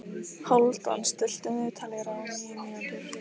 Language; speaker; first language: Icelandic; non-native, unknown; Lithuanian